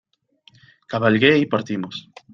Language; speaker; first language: Spanish; native; Spanish